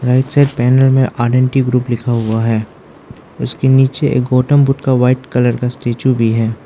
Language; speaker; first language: Hindi; non-native, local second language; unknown